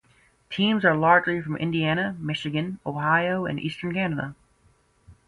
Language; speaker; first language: English; native; English